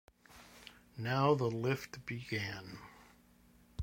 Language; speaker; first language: English; native; English